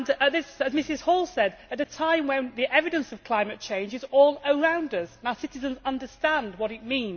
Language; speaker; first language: English; native; English